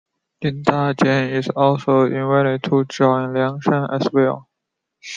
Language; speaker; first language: English; non-native, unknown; Chinese